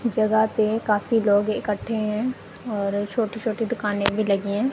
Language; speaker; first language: Hindi; non-native, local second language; Punjabi